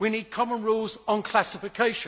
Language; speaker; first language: English; native; English